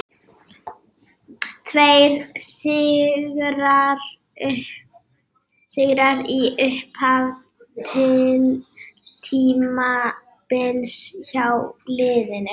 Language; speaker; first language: Icelandic; native; Icelandic